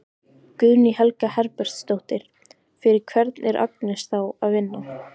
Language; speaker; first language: Icelandic; native; Icelandic